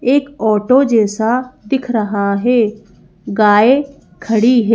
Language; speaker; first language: Hindi; native; Hindi